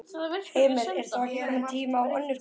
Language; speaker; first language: Icelandic; native; Icelandic